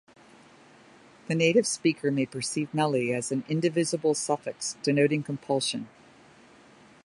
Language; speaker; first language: English; native; English